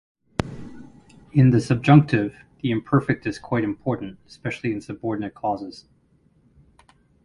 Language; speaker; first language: English; native; English